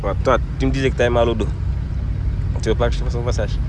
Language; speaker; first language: French; non-native, local second language; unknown